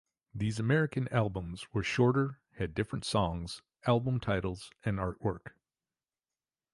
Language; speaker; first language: English; native; English